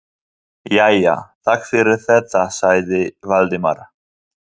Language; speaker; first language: Icelandic; non-native, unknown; Polish